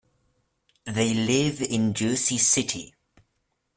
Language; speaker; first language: English; non-native, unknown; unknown